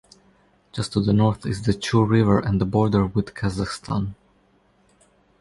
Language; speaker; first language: English; non-native, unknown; Croatian